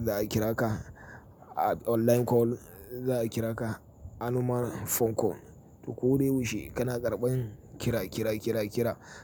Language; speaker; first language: Hausa; native; Hausa